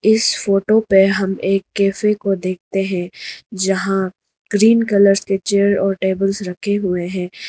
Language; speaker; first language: Hindi; non-native, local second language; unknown